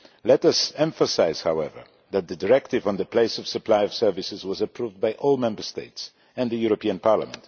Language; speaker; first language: English; non-native, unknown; Polish